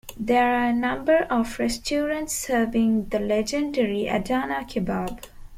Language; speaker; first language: English; non-native, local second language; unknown